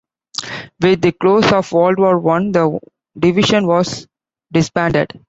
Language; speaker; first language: English; non-native, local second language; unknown